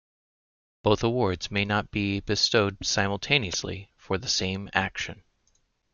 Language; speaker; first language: English; native; English